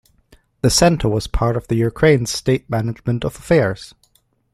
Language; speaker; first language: English; native; English